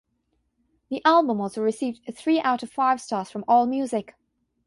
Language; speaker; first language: English; non-native, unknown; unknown